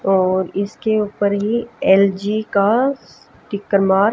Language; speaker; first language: Hindi; native; Hindi